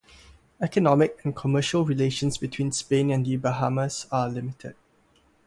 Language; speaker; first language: English; non-native, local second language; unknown